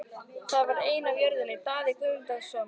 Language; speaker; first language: Icelandic; native; Icelandic